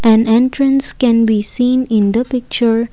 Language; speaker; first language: English; non-native, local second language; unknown